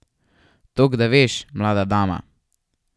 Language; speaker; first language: Slovenian; native; Slovenian